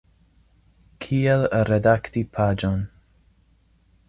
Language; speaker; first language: Esperanto; non-native, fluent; English